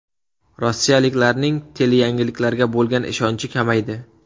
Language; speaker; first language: Uzbek; native; Uzbek